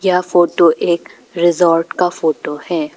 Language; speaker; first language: Hindi; non-native, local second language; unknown